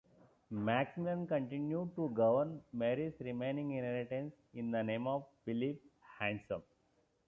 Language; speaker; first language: English; non-native, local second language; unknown